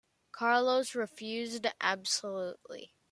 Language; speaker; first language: English; native; English